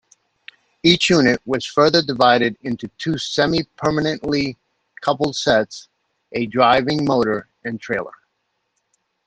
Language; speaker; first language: English; native; English